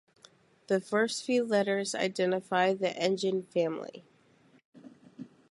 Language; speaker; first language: English; native; English